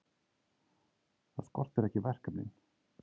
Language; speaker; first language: Icelandic; native; Icelandic